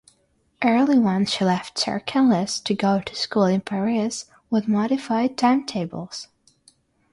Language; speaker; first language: English; non-native, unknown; Russian